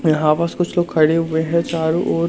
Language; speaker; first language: Hindi; native; Hindi